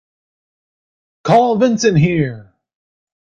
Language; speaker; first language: English; native; English